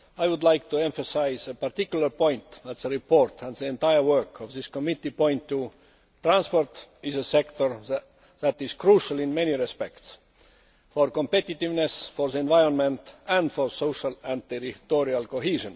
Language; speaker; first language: English; non-native, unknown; Estonian